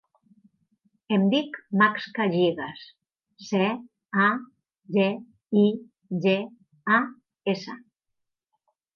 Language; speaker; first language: Catalan; native; Catalan